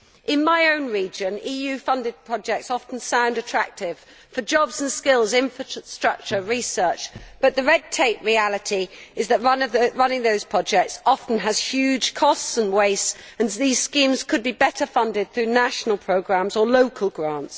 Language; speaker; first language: English; native; English